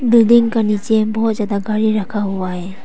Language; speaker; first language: Hindi; non-native, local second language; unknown